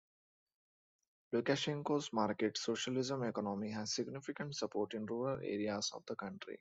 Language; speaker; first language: English; non-native, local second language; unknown